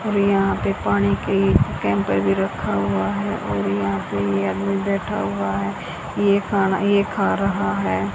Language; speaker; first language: Hindi; native; Hindi